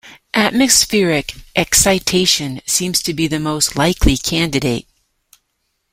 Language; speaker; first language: English; native; English